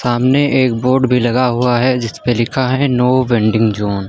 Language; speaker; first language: Hindi; native; Hindi